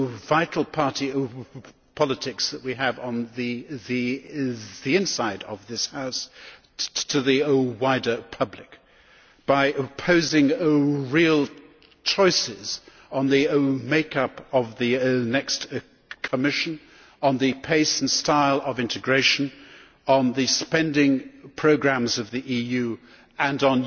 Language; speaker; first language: English; native; English